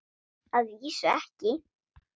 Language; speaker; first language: Icelandic; non-native, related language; Swedish